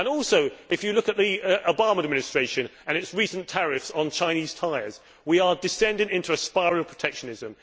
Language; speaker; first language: English; native; English